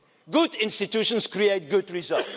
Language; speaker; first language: English; non-native, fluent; Dutch